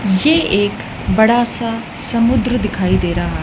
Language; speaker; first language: Hindi; native; Hindi